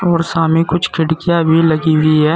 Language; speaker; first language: Hindi; native; Hindi